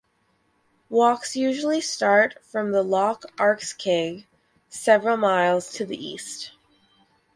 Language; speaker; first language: English; native; English